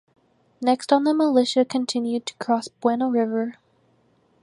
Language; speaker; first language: English; native; English